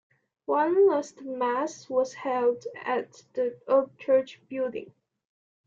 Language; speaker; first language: English; non-native, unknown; Chinese